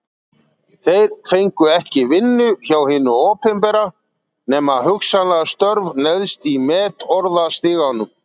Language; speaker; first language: Icelandic; native; Icelandic